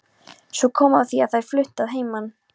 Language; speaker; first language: Icelandic; non-native, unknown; Polish